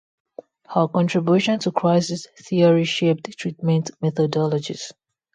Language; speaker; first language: English; non-native, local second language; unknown